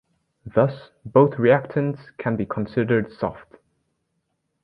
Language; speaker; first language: English; native; English